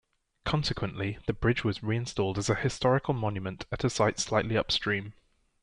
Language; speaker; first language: English; native; English